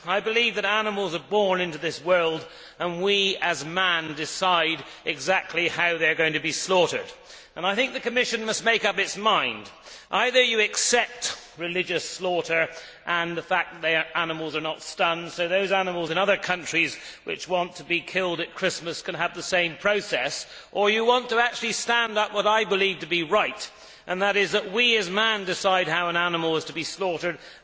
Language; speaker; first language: English; native; English